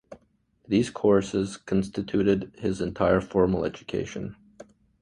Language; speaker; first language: English; native; English